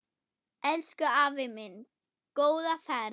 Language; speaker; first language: Icelandic; non-native, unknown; German